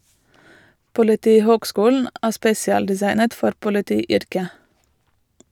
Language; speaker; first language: Norwegian; non-native, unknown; Latvian